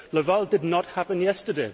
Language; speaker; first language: English; native; English